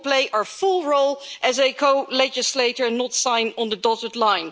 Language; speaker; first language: English; non-native, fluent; Dutch